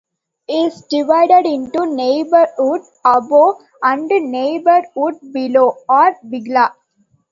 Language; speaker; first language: English; non-native, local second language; Tamil